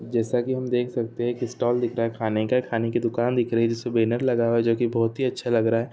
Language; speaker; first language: Hindi; non-native, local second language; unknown